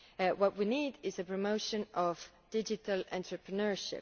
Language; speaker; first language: English; non-native, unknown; Estonian